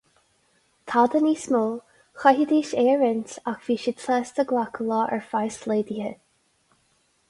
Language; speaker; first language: Irish; non-native, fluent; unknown